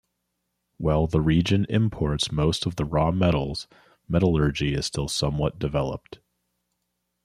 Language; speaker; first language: English; native; English